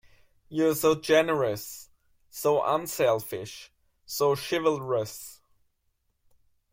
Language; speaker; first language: English; non-native, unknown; German